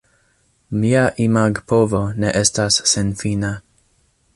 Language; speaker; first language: Esperanto; non-native, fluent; English